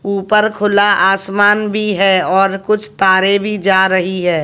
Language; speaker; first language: Hindi; native; Hindi